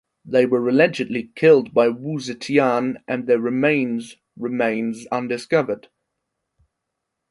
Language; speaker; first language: English; non-native, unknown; German